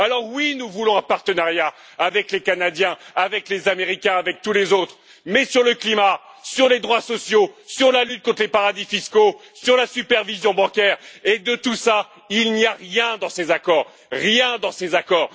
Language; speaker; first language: French; native; French